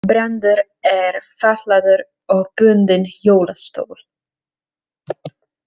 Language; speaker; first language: Icelandic; non-native, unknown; Czech